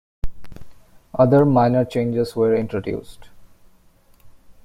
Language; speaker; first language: English; non-native, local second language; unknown